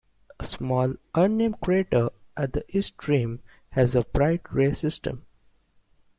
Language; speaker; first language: English; non-native, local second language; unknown